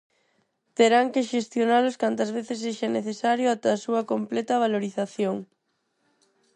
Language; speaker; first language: Galician; non-native, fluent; Spanish